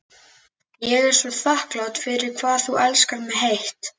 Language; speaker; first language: Icelandic; native; Icelandic